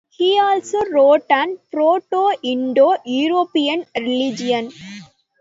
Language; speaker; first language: English; non-native, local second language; Tamil